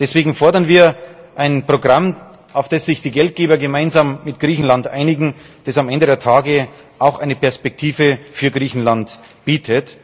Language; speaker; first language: German; native; German